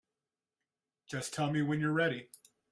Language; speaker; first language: English; native; English